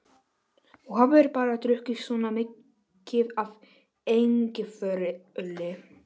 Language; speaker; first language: Icelandic; non-native, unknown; Polish